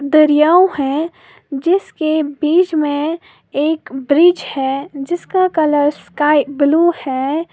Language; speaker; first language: Hindi; native; Hindi